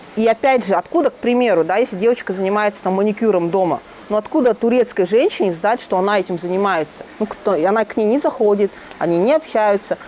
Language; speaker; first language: Russian; native; Russian